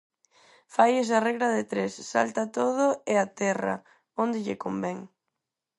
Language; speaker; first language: Galician; non-native, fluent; Spanish